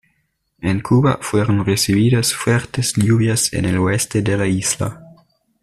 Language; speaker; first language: Spanish; native; Spanish